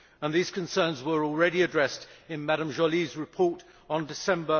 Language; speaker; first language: English; native; English